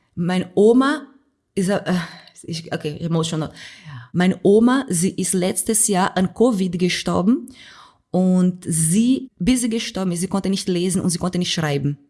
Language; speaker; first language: German; non-native, fluent; Portuguese